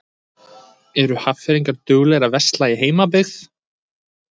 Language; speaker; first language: Icelandic; native; Icelandic